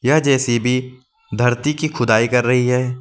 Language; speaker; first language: Hindi; native; Hindi